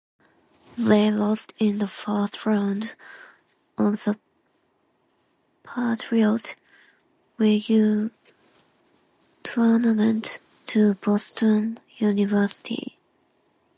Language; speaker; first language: English; non-native, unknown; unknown